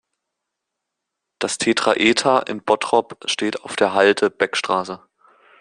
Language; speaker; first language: German; native; German